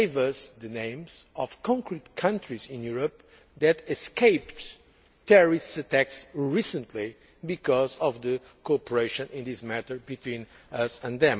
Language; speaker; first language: English; non-native, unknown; Portuguese